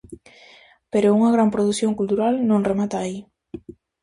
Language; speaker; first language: Galician; native; Galician